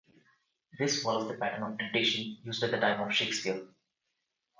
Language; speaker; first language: English; non-native, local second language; Telugu